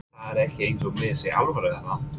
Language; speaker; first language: Icelandic; non-native, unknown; English